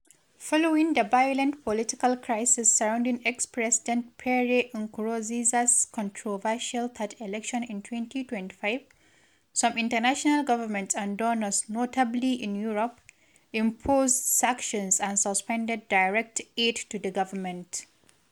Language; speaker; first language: English; non-native, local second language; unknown